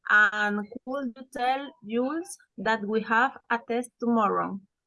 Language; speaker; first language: English; non-native, learner; Spanish